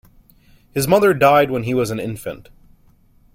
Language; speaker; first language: English; native; English